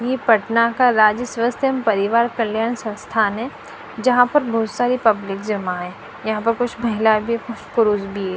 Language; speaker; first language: Hindi; non-native, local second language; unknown